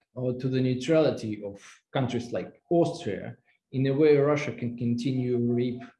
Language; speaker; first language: English; non-native, fluent; Russian